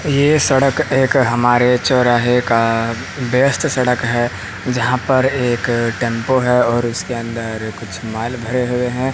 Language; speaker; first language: Hindi; native; Hindi